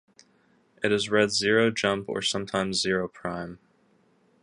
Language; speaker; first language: English; native; English